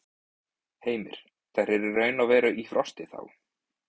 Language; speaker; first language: Icelandic; native; Icelandic